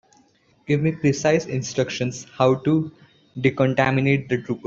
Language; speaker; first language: English; non-native, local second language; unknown